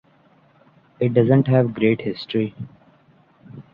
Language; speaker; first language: English; non-native, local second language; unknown